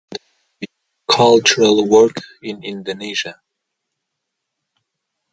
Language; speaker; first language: English; non-native, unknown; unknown